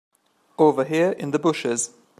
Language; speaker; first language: English; native; English